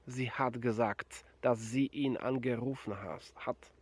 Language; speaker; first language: German; non-native, fluent; Polish